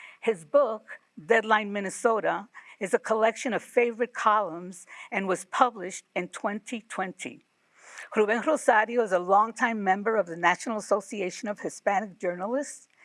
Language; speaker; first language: English; early bilingual, other home language; Spanish